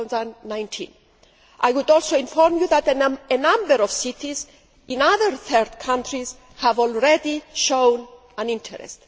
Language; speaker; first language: English; non-native, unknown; Greek